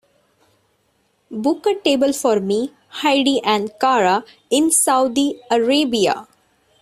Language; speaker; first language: English; non-native, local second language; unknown